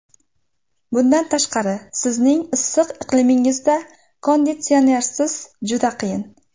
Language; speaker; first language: Uzbek; native; Uzbek